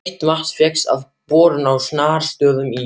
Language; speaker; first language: Icelandic; non-native, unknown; German